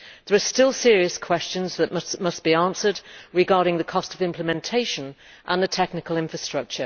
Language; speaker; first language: English; native; English